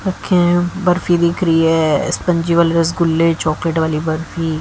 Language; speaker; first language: Hindi; native; Hindi